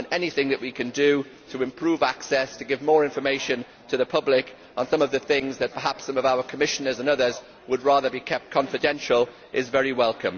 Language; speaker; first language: English; native; English